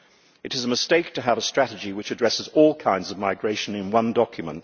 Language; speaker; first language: English; native; English